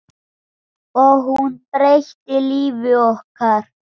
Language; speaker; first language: Icelandic; native; Icelandic